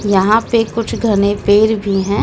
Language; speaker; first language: Hindi; native; Hindi